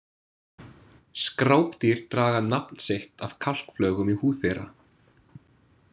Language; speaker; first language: Icelandic; non-native, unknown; English